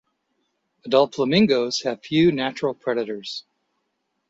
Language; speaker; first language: English; native; English